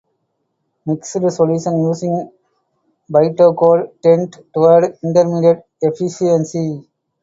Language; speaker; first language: English; non-native, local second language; Tamil